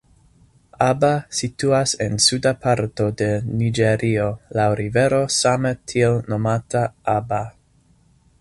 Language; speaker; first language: Esperanto; non-native, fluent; English